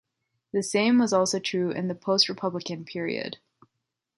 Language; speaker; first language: English; native; English